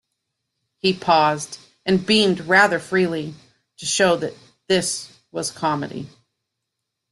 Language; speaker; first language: English; native; English